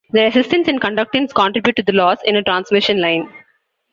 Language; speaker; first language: English; non-native, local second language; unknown